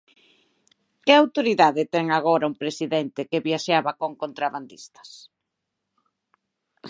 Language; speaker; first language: Galician; native; Galician